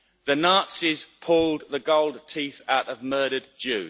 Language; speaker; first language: English; native; English